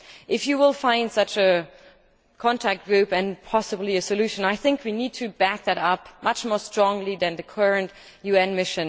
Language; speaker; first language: English; non-native, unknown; German